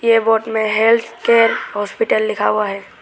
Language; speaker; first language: Hindi; non-native, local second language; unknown